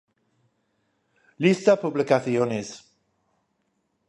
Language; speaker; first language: Spanish; non-native, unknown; English